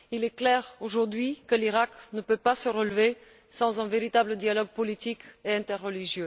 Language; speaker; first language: French; non-native, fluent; Bulgarian